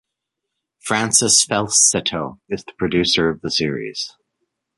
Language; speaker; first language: English; native; English